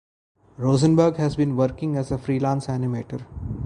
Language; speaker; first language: English; non-native, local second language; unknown